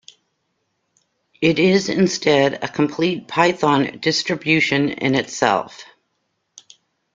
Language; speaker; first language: English; native; English